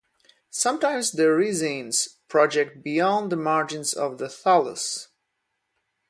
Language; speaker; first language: English; non-native, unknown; Polish